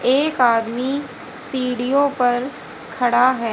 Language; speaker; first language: Hindi; native; Hindi